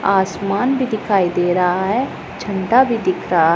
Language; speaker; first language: Hindi; non-native, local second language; Punjabi